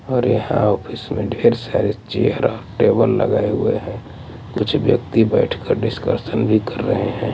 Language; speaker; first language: Hindi; native; Hindi